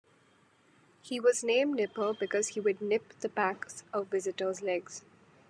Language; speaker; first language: English; non-native, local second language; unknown